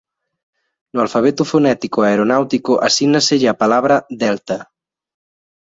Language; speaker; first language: Galician; native; Galician